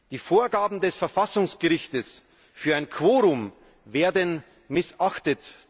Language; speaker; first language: German; native; German